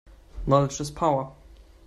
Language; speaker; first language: English; non-native, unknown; German